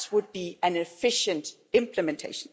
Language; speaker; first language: English; non-native, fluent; German